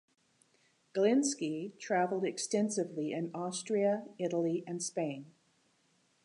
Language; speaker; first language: English; native; English